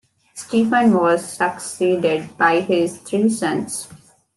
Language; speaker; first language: English; non-native, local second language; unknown